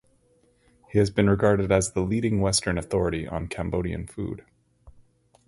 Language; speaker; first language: English; native; English